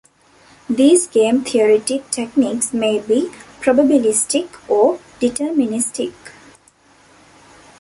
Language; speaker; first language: English; non-native, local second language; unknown